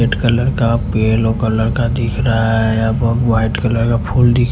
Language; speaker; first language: Hindi; non-native, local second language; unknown